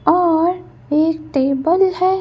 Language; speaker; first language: Hindi; native; Hindi